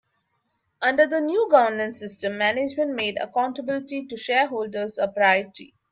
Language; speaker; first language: English; non-native, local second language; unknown